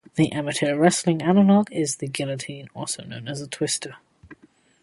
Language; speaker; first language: English; native; English